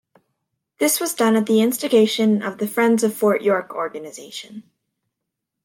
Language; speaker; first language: English; native; English